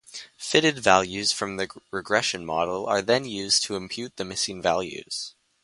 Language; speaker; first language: English; native; English